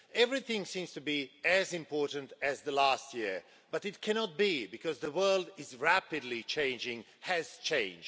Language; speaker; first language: English; non-native, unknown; Swedish